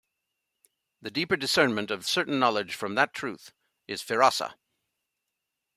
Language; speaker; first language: English; native; English